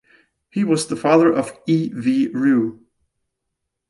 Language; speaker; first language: English; non-native, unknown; German